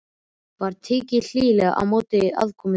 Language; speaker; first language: Icelandic; native; Icelandic